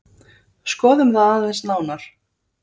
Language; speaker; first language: Icelandic; native; Icelandic